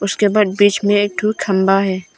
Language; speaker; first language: Hindi; non-native, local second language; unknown